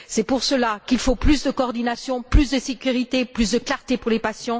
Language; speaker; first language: French; native; French